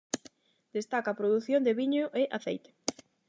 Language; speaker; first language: Galician; non-native, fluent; Spanish